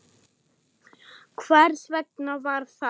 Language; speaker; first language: Icelandic; non-native, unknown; German